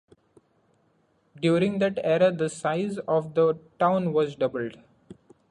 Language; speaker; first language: English; non-native, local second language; Marathi